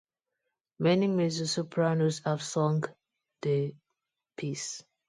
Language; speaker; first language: English; non-native, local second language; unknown